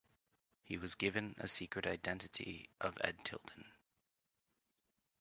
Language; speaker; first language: English; native; English